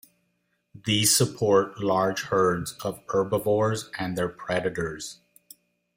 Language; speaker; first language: English; non-native, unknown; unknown